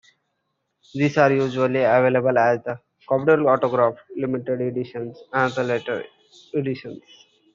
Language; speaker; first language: English; non-native, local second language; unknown